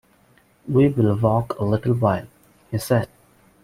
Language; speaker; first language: English; non-native, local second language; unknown